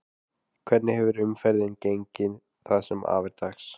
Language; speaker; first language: Icelandic; native; Icelandic